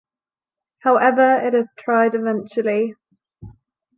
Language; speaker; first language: English; non-native, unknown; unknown